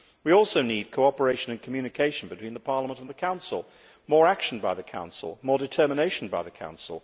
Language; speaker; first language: English; native; English